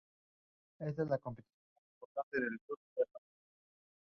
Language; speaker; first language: English; non-native, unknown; Spanish